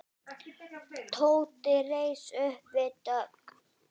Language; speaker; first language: Icelandic; native; Icelandic